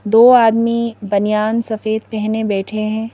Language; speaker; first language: Hindi; native; Hindi